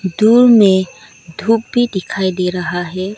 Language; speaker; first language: Hindi; non-native, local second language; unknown